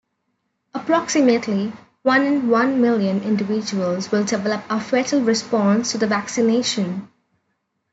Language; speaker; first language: English; non-native, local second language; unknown